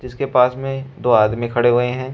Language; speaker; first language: Hindi; native; Hindi